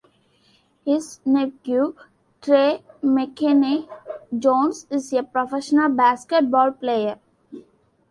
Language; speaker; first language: English; non-native, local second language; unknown